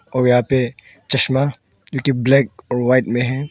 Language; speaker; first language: Hindi; non-native, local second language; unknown